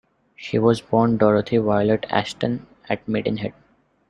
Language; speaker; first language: English; non-native, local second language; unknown